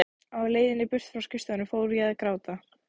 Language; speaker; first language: Icelandic; native; Icelandic